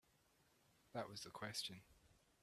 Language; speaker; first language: English; native; English